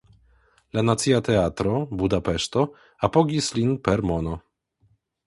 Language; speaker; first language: Esperanto; non-native, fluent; Polish